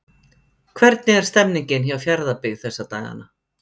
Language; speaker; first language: Icelandic; native; Icelandic